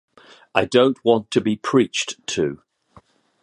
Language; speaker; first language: English; native; English